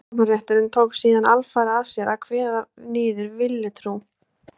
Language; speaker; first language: Icelandic; native; Icelandic